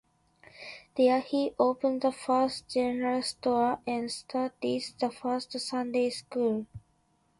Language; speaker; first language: English; non-native, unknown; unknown